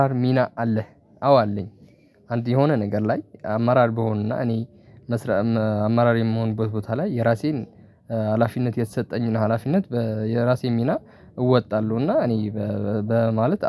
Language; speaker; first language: Amharic; non-native, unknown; Tigrinya